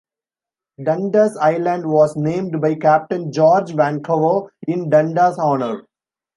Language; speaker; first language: English; non-native, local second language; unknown